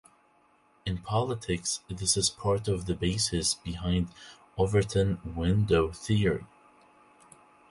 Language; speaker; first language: English; non-native, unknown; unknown